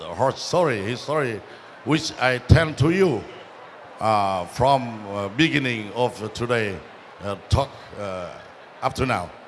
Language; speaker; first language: English; non-native, learner; Vietnamese